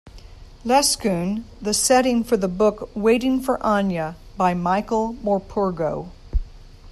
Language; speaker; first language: English; native; English